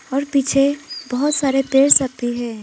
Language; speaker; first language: Hindi; non-native, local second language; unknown